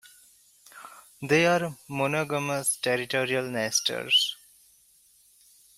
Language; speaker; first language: English; non-native, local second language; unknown